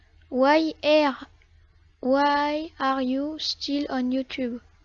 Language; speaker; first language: English; non-native, learner; French